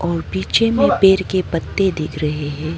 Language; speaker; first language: Hindi; non-native, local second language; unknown